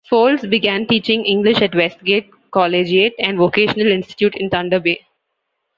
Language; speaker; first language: English; non-native, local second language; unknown